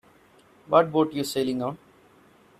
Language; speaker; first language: English; non-native, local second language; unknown